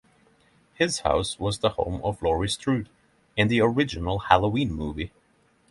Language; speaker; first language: English; non-native, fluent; Norwegian